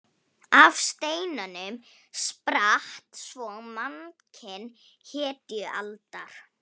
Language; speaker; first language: Icelandic; non-native, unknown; Polish